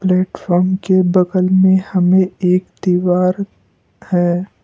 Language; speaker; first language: Hindi; non-native, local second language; Assamese